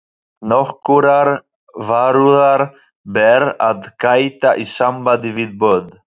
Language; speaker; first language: Icelandic; non-native, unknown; Polish